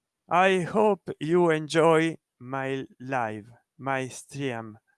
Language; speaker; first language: English; non-native, learner; Italian